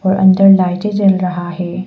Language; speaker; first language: Hindi; non-native, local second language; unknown